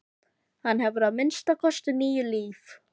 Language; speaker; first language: Icelandic; non-native, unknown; Filipino